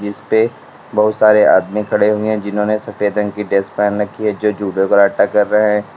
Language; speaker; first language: Hindi; native; Hindi